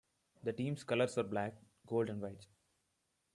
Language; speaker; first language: English; non-native, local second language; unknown